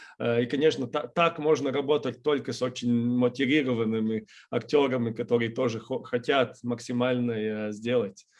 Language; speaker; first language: Russian; non-native, fluent; Latvian